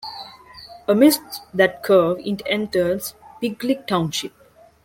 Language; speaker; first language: English; non-native, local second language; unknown